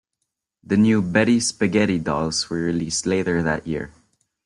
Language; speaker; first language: English; non-native, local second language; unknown